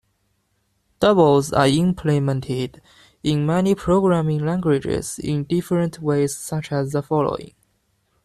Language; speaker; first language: English; non-native, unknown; Chinese